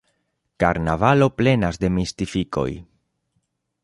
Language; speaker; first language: Esperanto; non-native, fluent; Spanish